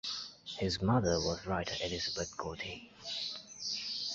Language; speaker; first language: English; native; English